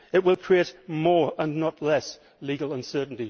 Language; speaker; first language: English; native; English